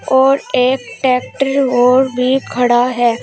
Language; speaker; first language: Hindi; native; Hindi